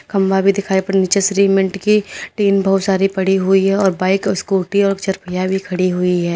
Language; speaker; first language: Hindi; native; Hindi